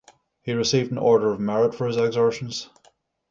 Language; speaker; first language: English; native; English